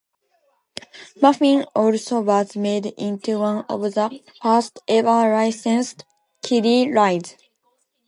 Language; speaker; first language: English; non-native, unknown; Japanese